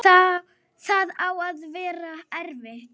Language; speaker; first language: Icelandic; native; Icelandic